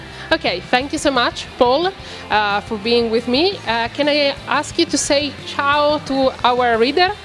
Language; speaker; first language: English; non-native, learner; Italian